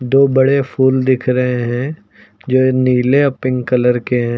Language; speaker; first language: Hindi; native; Hindi